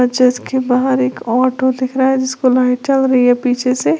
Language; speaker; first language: Hindi; native; Hindi